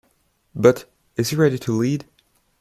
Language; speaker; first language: English; non-native, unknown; Chinese